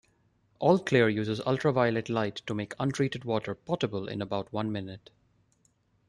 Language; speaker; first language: English; non-native, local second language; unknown